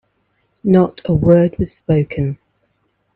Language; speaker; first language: English; native; English